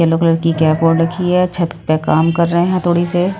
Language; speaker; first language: Hindi; native; Hindi